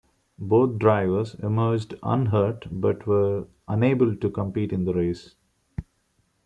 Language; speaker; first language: English; non-native, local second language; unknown